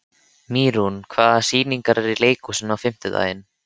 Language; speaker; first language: Icelandic; native; Icelandic